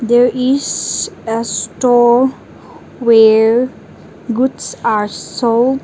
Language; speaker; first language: English; non-native, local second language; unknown